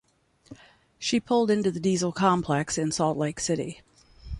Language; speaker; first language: English; native; English